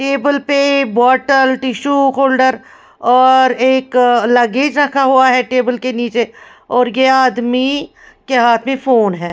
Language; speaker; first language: Hindi; non-native, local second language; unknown